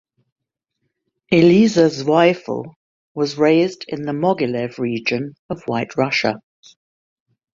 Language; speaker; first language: English; native; English